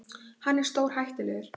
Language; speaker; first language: Icelandic; native; Icelandic